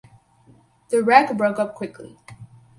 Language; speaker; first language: English; native; English